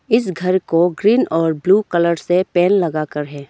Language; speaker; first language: Hindi; non-native, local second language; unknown